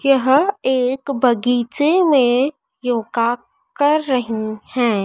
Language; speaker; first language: Hindi; native; Hindi